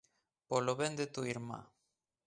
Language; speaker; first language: Galician; native; Galician